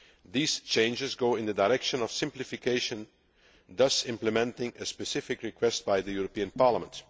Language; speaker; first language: English; non-native, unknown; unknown